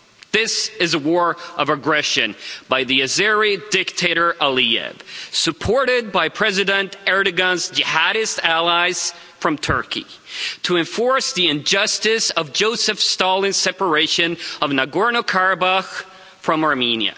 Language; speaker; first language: English; non-native, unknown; Swedish